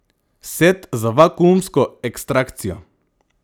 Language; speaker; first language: Slovenian; non-native, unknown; Macedonian